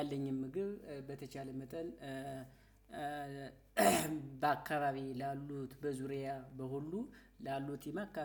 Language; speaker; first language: Amharic; native; Amharic